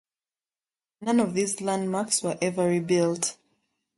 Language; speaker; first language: English; native; English